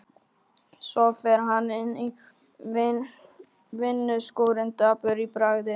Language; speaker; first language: Icelandic; non-native, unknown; Polish